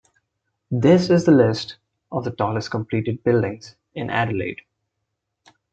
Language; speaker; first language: English; non-native, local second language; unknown